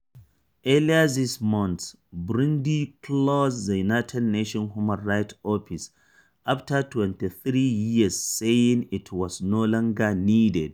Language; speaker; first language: English; non-native, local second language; Hausa